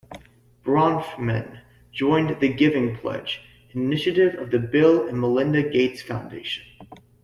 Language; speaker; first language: English; native; English